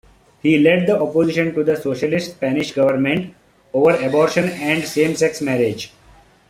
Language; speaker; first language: English; non-native, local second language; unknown